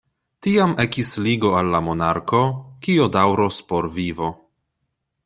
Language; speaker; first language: Esperanto; non-native, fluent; Polish